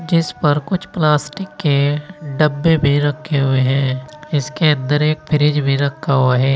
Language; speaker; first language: Hindi; native; Hindi